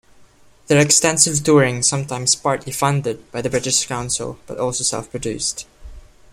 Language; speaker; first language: English; non-native, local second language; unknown